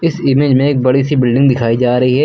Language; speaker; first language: Hindi; native; Hindi